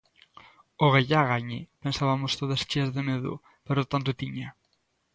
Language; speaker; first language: Galician; native; Galician